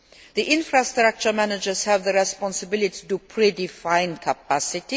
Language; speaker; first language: English; non-native, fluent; Luxembourgish